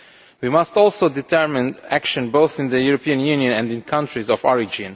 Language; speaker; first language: English; non-native, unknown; Romanian